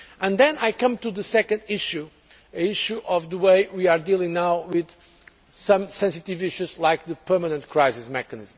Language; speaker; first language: English; non-native, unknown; Portuguese